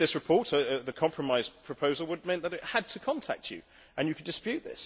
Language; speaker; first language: English; native; English